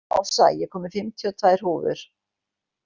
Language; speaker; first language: Icelandic; native; Icelandic